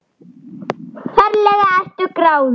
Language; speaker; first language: Icelandic; non-native, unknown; German